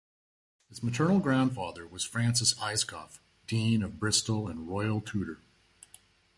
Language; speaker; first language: English; native; English